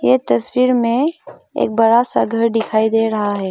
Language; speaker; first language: Hindi; early bilingual, other home language; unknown